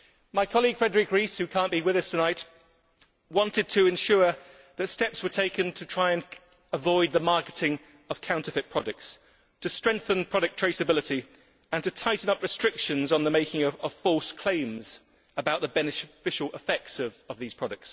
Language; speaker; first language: English; native; English